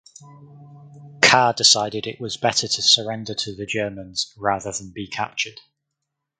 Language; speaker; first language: English; native; English